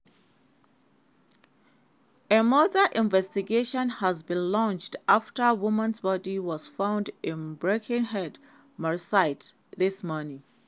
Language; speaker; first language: English; non-native, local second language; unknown